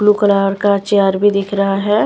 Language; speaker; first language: Hindi; non-native, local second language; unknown